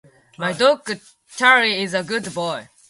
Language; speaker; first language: English; non-native, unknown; Japanese